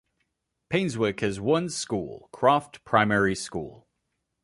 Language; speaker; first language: English; native; English